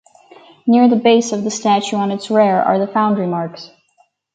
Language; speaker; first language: English; native; English